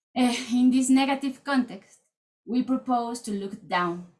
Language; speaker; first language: English; non-native, fluent; Spanish